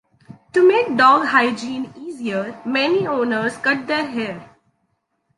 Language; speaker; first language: English; non-native, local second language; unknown